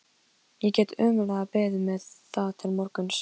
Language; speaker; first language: Icelandic; non-native, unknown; Polish